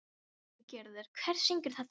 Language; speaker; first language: Icelandic; non-native, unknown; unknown